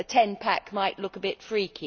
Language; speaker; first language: English; native; English